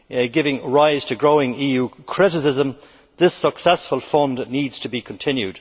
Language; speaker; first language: English; native; English